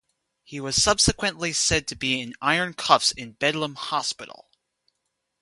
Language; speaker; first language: English; native; English